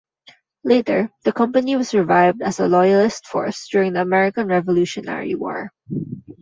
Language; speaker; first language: English; non-native, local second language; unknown